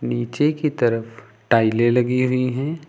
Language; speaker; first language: Hindi; native; Hindi